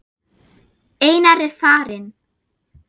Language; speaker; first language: Icelandic; non-native, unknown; German